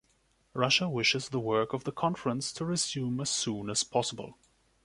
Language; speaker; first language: English; non-native, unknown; German